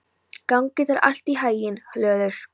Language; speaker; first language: Icelandic; non-native, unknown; Polish